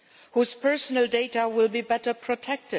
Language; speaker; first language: English; non-native, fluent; Luxembourgish